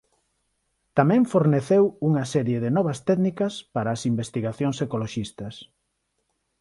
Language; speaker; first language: Galician; non-native, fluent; Spanish